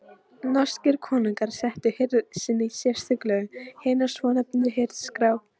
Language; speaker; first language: Icelandic; non-native, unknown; Polish